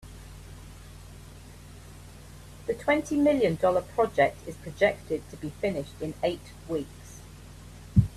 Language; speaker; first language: English; native; English